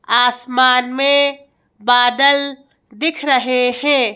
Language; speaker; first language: Hindi; native; Hindi